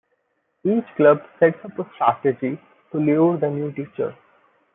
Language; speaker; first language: English; non-native, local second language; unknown